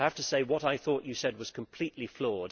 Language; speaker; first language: English; native; English